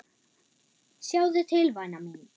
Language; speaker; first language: Icelandic; non-native, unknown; German